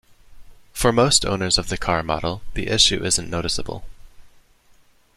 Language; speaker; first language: English; native; English